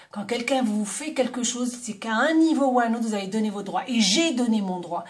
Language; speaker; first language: French; non-native, local second language; Arabic